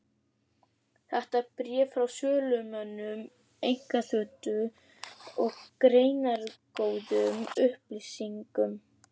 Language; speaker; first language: Icelandic; native; Icelandic